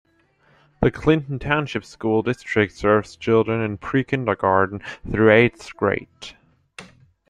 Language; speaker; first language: English; non-native, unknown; German